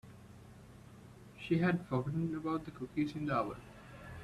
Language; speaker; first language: English; non-native, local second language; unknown